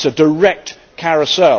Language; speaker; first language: English; native; English